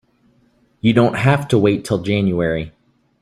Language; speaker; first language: English; native; English